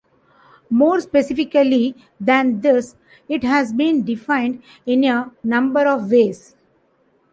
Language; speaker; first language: English; non-native, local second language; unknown